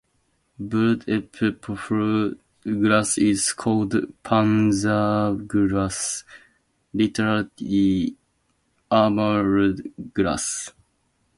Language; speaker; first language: English; native; English